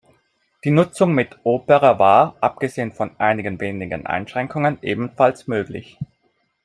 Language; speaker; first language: German; non-native, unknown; Italian